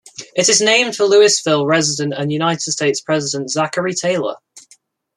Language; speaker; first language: English; native; English